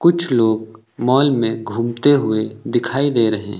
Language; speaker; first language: Hindi; native; Hindi